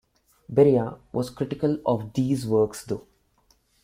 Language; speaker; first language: English; non-native, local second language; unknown